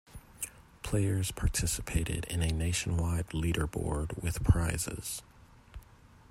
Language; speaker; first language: English; native; English